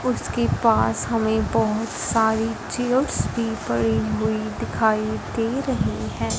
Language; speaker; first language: Hindi; non-native, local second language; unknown